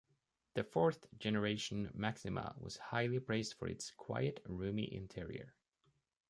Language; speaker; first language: English; native; English